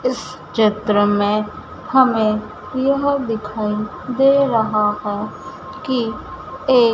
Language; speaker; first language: Hindi; native; Hindi